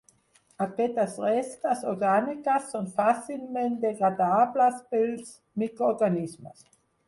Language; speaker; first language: Catalan; non-native, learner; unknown